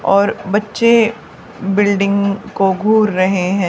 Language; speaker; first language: Hindi; native; Hindi